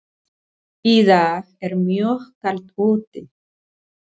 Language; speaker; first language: Icelandic; non-native, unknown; Spanish